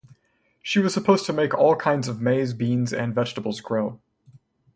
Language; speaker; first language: English; native; English